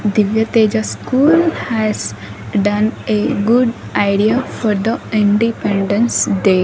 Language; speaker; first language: English; non-native, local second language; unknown